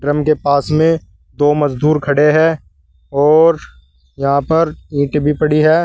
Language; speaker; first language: Hindi; native; Hindi